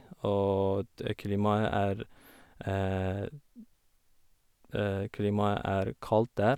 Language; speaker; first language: Norwegian; non-native, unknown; Kurdish